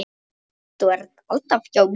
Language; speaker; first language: Icelandic; non-native, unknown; Polish